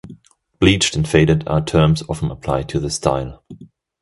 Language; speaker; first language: English; non-native, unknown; German